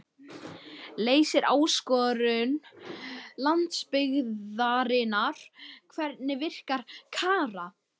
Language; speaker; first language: Icelandic; native; Icelandic